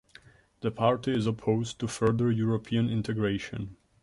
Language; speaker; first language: English; non-native, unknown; Czech